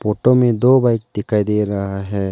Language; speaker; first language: Hindi; non-native, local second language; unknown